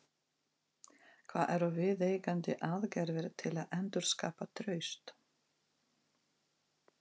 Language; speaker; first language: Icelandic; non-native, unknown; Russian